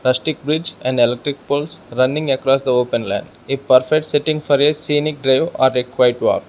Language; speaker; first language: English; non-native, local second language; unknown